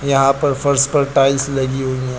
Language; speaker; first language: Hindi; native; Hindi